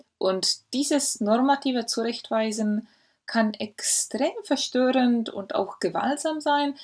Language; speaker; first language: German; non-native, fluent; Czech